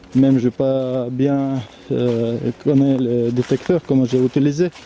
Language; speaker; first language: French; non-native, learner; Russian